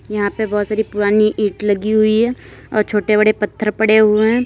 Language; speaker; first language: Hindi; native; Hindi